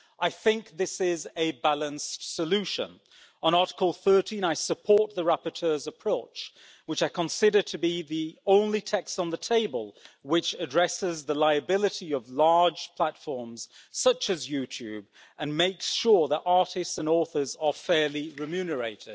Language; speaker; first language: English; native; English